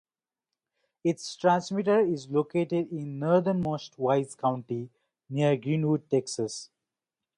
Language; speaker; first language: English; non-native, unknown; Nepali